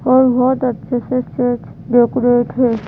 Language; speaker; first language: Hindi; native; Hindi